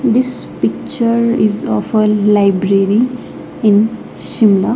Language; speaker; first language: English; non-native, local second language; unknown